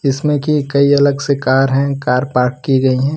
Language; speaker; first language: Hindi; non-native, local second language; Gujarati